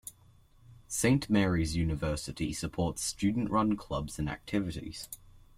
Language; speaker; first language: English; native; English